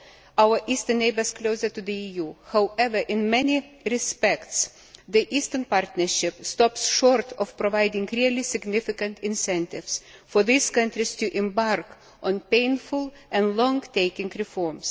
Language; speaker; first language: English; non-native, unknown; Lithuanian